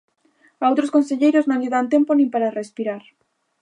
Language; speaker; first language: Galician; native; Galician